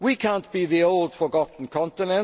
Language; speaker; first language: English; non-native, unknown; German